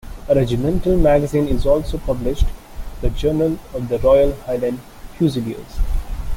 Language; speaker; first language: English; non-native, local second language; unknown